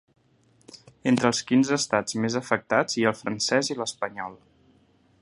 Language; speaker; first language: Catalan; native; Catalan